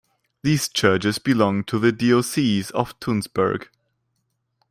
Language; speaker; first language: English; non-native, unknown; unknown